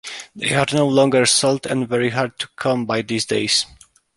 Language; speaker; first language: English; non-native, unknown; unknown